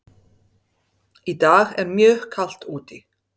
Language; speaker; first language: Icelandic; non-native, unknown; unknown